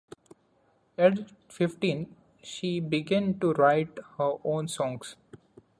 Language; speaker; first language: English; non-native, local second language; Marathi